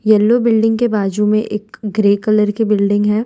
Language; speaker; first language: Hindi; non-native, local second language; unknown